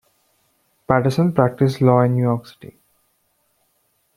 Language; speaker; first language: English; non-native, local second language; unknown